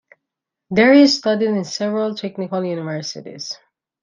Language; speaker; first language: English; non-native, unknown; Persian